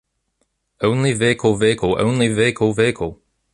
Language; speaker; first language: English; native; English